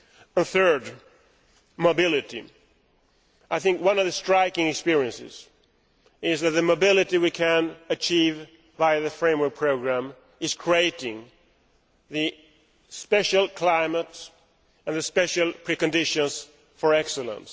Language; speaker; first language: English; non-native, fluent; Swedish